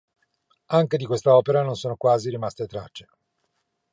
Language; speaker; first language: Italian; non-native, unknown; Norwegian